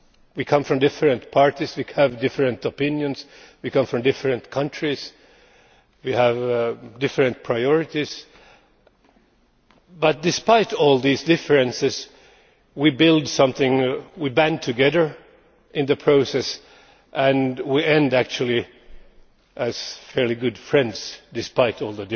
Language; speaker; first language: English; non-native, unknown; Finnish